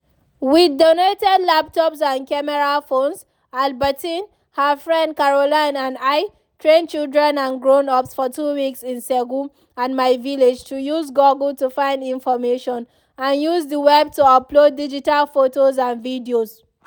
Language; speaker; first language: English; non-native, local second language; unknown